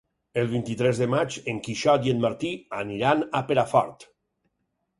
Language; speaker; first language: Catalan; native; Catalan